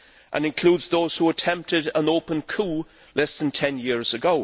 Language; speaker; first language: English; native; English